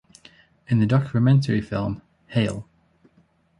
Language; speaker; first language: English; native; English